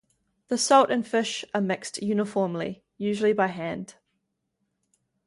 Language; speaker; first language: English; native; English